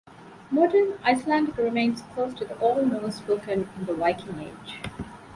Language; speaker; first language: English; non-native, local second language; Divehi